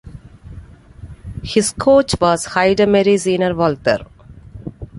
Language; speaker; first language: English; non-native, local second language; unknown